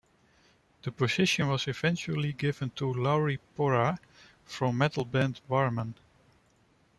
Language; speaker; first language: English; non-native, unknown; Dutch